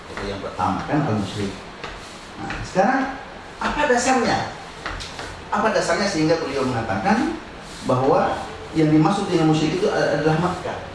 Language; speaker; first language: Indonesian; non-native, local second language; Buginese